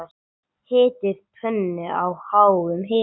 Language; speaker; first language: Icelandic; non-native, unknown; English